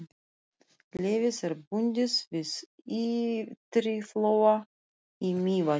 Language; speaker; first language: Icelandic; non-native, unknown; Russian